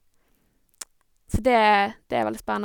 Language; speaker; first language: Norwegian; native; Norwegian